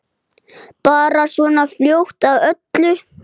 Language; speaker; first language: Icelandic; native; Icelandic